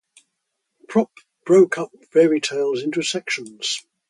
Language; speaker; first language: English; native; English